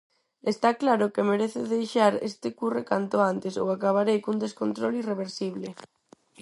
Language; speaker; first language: Galician; non-native, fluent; Spanish